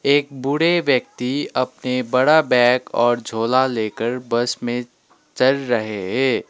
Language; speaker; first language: Hindi; non-native, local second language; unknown